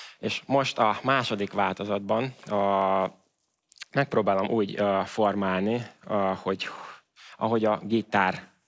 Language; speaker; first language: Hungarian; early bilingual, other home language; Ukrainian